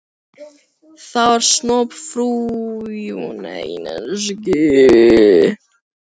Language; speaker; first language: Icelandic; non-native, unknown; Filipino